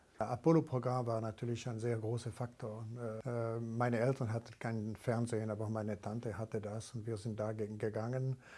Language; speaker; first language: German; non-native, local second language; French